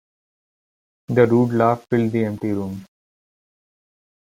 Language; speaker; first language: English; non-native, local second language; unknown